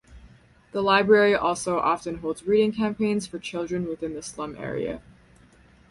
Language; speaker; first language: English; native; English